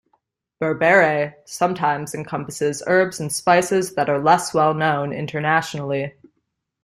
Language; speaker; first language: English; native; English